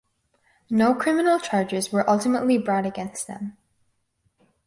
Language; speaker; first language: English; native; English